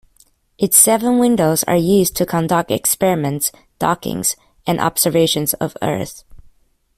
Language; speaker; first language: English; non-native, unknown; Chinese